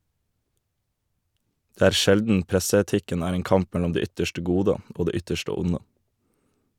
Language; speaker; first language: Norwegian; native; Norwegian